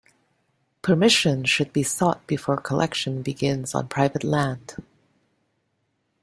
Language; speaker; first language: English; native; English